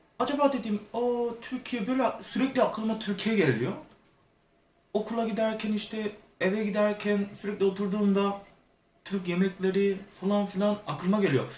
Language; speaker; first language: Turkish; non-native, fluent; Korean